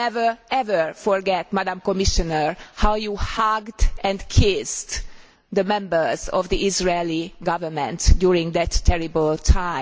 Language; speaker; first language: English; non-native, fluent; Hungarian